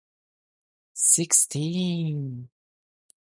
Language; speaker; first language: English; non-native, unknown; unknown